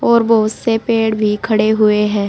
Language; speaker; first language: Hindi; native; Hindi